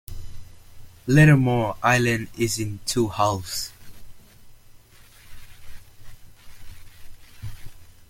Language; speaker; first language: English; non-native, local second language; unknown